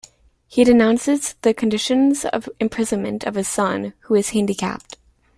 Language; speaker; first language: English; native; English